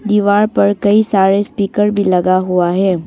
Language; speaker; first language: Hindi; early bilingual, other home language; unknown